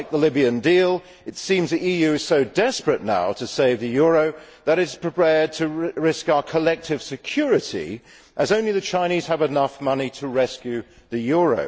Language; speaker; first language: English; native; English